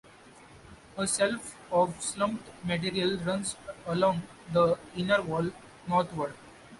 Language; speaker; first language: English; non-native, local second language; Marathi